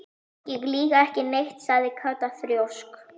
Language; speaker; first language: Icelandic; native; Icelandic